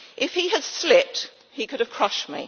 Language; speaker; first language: English; native; English